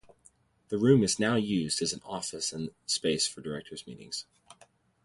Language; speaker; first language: English; native; English